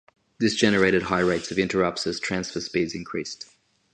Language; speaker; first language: English; native; English